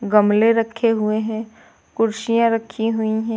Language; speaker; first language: Hindi; native; Hindi